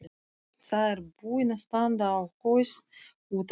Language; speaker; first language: Icelandic; non-native, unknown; Russian